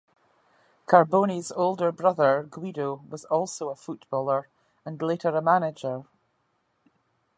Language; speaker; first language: English; native; English